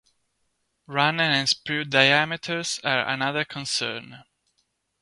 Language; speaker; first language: English; non-native, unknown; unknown